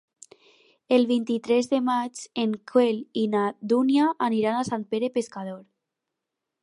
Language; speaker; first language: Catalan; non-native, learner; Spanish